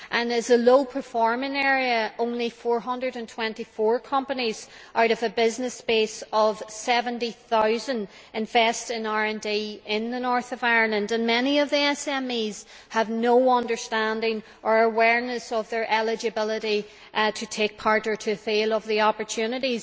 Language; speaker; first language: English; native; English